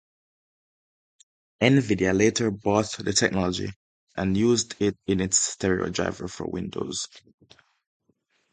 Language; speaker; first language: English; native; English